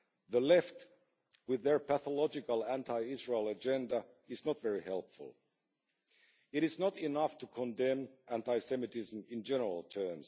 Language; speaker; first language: English; non-native, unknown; Finnish